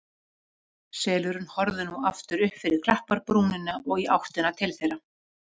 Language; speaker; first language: Icelandic; native; Icelandic